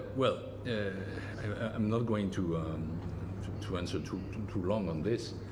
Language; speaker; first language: English; non-native, fluent; French